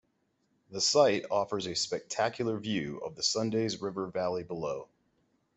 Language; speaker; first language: English; native; English